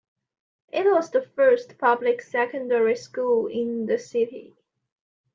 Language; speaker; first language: English; non-native, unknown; Chinese